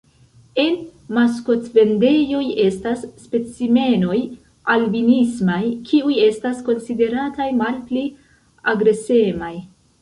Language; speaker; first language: Esperanto; non-native, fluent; Central Kurdish